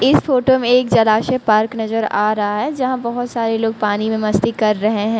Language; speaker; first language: Hindi; native; Hindi